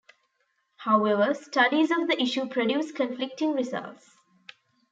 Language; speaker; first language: English; non-native, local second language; Tamil